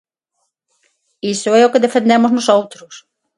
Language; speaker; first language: Galician; non-native, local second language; Spanish